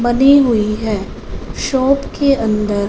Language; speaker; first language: Hindi; non-native, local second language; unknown